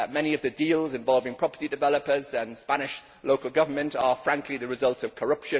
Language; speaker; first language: English; native; English